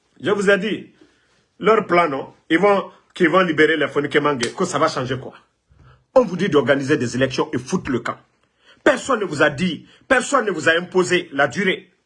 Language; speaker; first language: French; non-native, local second language; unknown